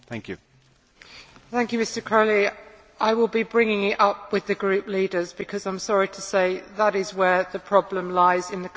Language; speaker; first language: English; native; English